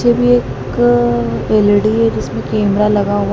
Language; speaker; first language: Hindi; native; Hindi